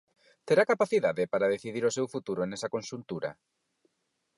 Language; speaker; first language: Galician; non-native, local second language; Spanish